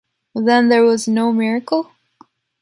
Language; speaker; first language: English; native; English